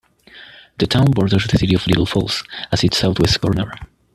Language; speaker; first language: English; native; English